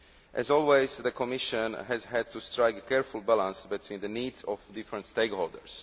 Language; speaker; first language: English; non-native, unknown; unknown